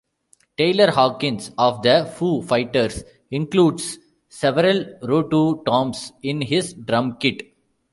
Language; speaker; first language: English; non-native, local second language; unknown